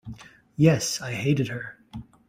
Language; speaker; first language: English; native; English